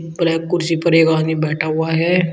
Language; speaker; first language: Hindi; native; Hindi